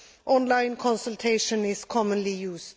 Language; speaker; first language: English; non-native, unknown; Swedish